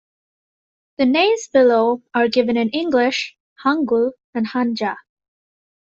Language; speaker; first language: English; native; English